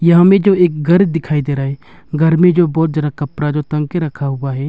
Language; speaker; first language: Hindi; non-native, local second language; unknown